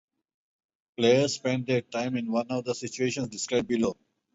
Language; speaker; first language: English; non-native, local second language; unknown